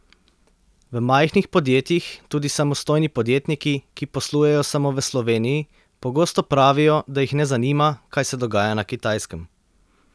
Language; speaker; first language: Slovenian; native; Slovenian